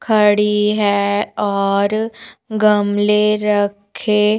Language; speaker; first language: Hindi; native; Hindi